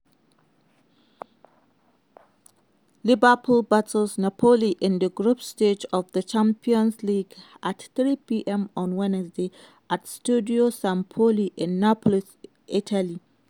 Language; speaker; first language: English; non-native, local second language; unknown